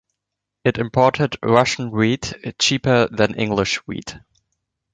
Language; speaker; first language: English; non-native, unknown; German